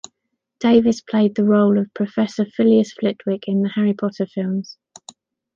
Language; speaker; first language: English; native; English